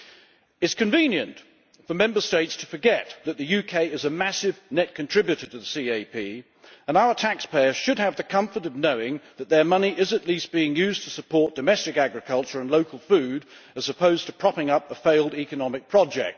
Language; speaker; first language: English; native; English